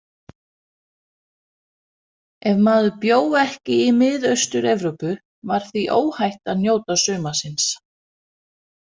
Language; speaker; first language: Icelandic; non-native, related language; Danish